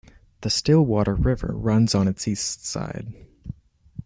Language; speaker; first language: English; native; English